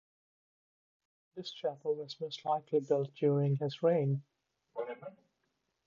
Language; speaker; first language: English; non-native, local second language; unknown